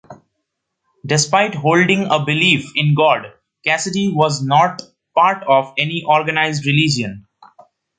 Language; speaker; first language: English; non-native, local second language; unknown